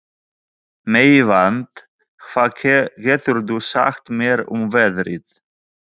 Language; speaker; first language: Icelandic; non-native, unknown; Polish